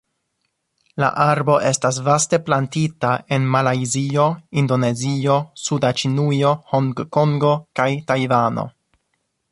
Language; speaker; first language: Esperanto; non-native, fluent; English